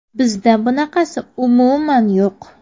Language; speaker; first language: Uzbek; native; Uzbek